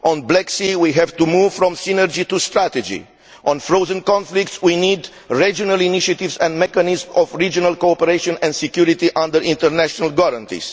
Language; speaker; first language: English; non-native, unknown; Romanian